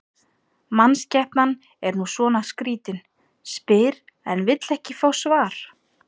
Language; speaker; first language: Icelandic; native; Icelandic